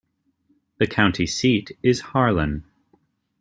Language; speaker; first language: English; native; English